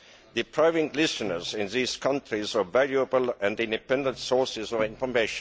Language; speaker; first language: English; non-native, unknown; Estonian